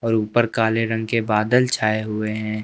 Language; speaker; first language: Hindi; native; Hindi